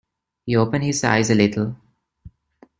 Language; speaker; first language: English; non-native, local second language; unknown